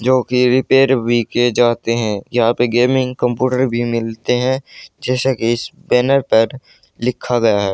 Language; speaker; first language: Hindi; native; Hindi